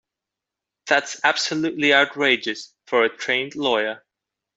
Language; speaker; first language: English; non-native, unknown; Dutch